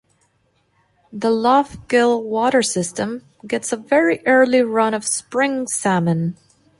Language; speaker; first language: English; non-native, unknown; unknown